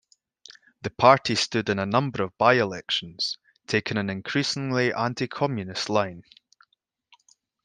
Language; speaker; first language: English; native; English